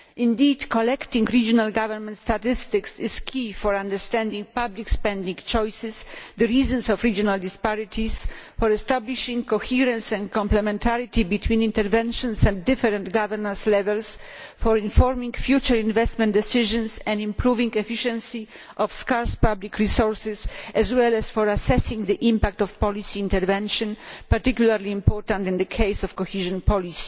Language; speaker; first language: English; non-native, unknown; Polish